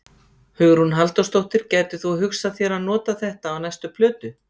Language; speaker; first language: Icelandic; native; Icelandic